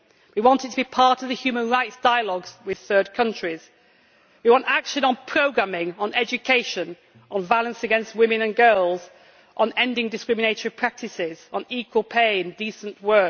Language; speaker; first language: English; native; English